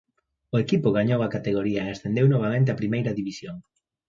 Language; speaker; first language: Galician; native; Galician